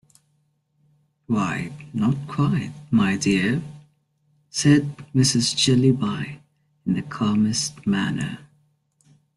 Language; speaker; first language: English; non-native, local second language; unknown